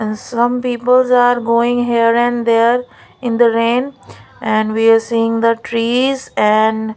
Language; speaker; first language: English; non-native, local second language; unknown